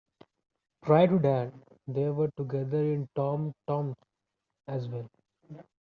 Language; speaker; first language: English; non-native, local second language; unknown